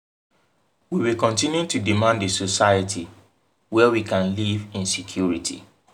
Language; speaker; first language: English; non-native, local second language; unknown